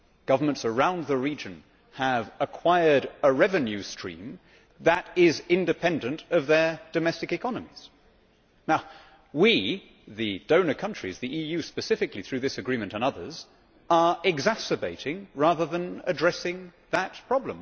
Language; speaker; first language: English; native; English